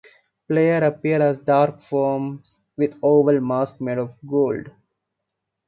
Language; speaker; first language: English; non-native, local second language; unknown